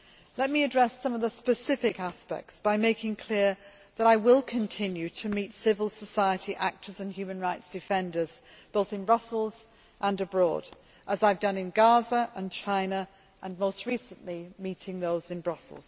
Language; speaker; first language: English; native; English